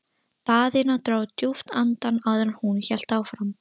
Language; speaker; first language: Icelandic; non-native, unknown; Russian